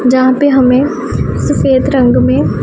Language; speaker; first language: Hindi; non-native, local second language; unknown